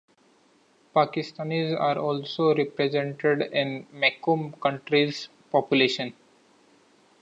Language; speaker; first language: English; non-native, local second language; Marathi